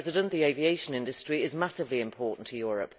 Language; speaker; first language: English; native; English